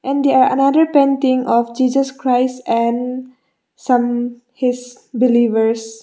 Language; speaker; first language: English; non-native, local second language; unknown